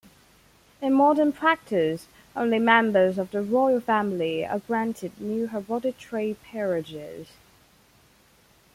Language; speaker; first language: English; non-native, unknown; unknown